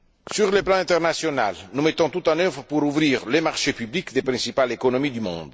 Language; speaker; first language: French; non-native, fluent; Italian